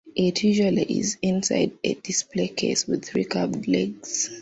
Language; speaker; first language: English; non-native, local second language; Ganda